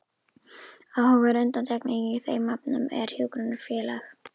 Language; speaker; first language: Icelandic; native; Icelandic